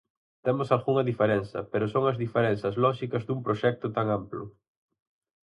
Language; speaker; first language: Galician; native; Galician